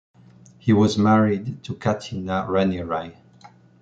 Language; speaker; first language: English; non-native, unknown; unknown